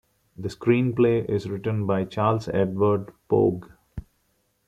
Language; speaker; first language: English; non-native, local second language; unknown